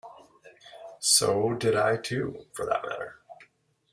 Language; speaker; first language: English; native; English